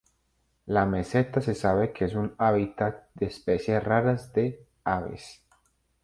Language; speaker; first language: Spanish; native; Spanish